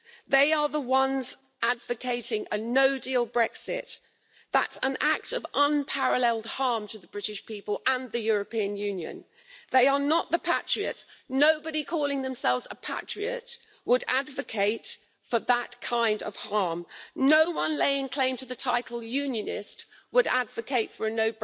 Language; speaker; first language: English; native; English